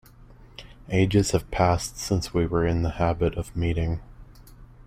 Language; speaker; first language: English; native; English